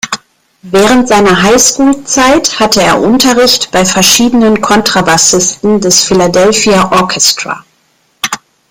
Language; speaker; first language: German; native; German